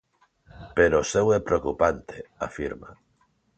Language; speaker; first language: Galician; non-native, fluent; Spanish